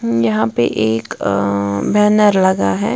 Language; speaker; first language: Hindi; non-native, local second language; Punjabi